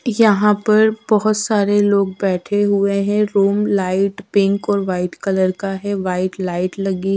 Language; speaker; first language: Hindi; native; Hindi